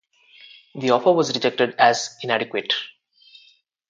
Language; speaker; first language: English; non-native, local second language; Telugu